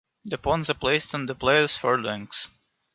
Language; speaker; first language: English; non-native, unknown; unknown